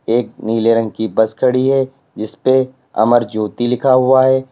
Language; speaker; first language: Hindi; native; Hindi